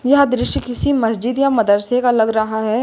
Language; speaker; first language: Hindi; native; Hindi